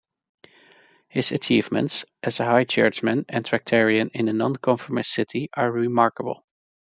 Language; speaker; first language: English; non-native, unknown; Dutch